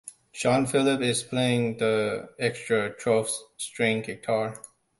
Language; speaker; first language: English; non-native, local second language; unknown